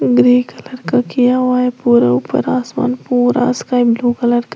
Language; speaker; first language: Hindi; native; Hindi